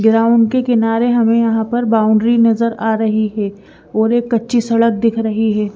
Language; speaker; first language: Hindi; non-native, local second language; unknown